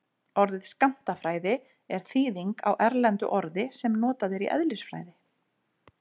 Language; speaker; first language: Icelandic; native; Icelandic